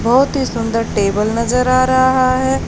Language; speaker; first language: Hindi; native; Hindi